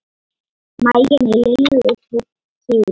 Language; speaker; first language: Icelandic; non-native, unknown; Lithuanian